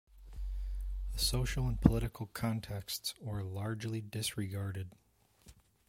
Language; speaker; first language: English; native; English